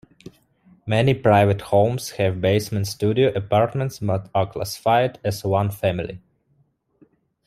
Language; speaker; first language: English; native; English